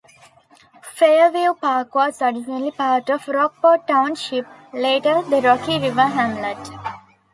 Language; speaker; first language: English; non-native, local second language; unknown